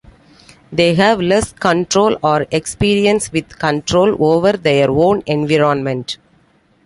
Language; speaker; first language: English; non-native, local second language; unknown